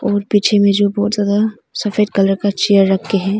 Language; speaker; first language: Hindi; non-native, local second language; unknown